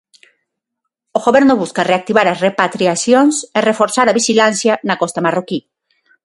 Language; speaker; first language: Galician; non-native, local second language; Spanish